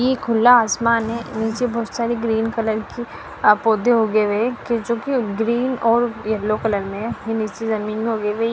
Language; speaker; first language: Hindi; non-native, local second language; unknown